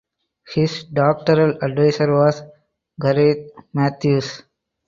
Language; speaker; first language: English; non-native, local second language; Tamil